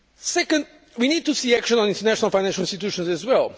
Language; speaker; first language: English; non-native, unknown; Portuguese